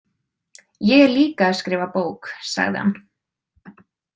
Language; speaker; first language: Icelandic; native; Icelandic